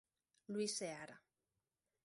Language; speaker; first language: Galician; non-native, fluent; Spanish